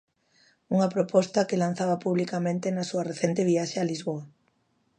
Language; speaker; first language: Galician; native; Galician